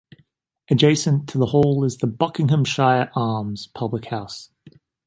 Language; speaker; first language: English; native; English